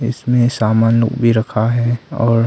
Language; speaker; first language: Hindi; non-native, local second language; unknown